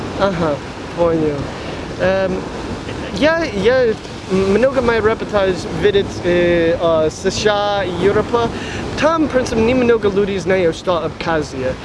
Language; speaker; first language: Russian; non-native, learner; English